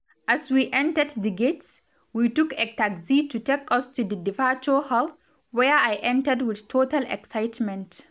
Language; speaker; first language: English; non-native, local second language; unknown